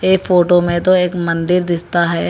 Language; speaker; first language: Hindi; non-native, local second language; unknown